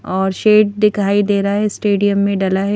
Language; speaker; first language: Hindi; native; Hindi